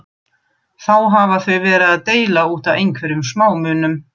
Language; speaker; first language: Icelandic; non-native, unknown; German